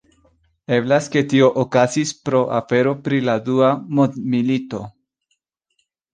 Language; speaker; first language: Esperanto; non-native, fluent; Spanish